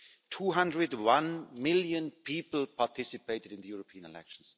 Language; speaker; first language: English; non-native, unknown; German